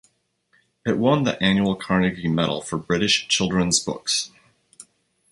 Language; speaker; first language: English; native; English